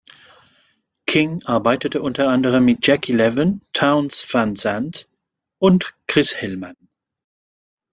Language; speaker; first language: German; non-native, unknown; French